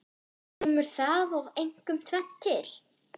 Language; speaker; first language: Icelandic; non-native, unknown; German